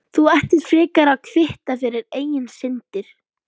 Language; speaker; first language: Icelandic; native; Icelandic